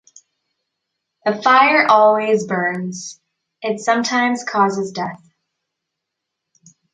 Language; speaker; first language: English; native; English